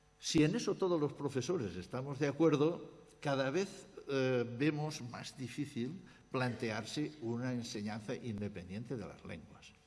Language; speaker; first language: Spanish; non-native, local second language; Catalan